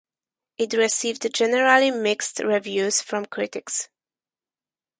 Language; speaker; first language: English; non-native, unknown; Polish